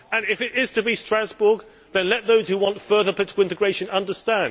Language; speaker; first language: English; native; English